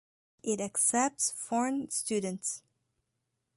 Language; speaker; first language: English; non-native, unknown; Portuguese